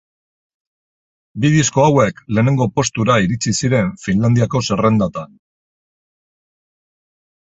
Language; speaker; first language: Basque; non-native, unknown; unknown